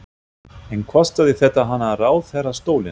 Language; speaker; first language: Icelandic; non-native, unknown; German